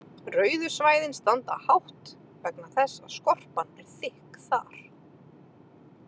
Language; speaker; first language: Icelandic; native; Icelandic